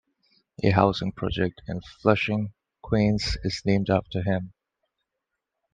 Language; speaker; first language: English; non-native, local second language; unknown